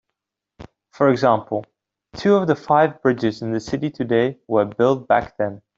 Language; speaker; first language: English; non-native, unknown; Dutch